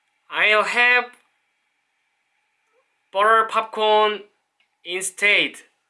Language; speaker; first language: English; non-native, learner; Korean